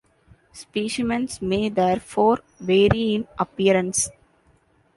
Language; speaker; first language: English; non-native, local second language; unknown